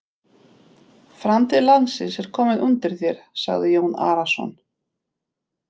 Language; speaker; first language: Icelandic; non-native, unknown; Polish